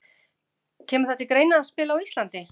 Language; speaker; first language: Icelandic; native; Icelandic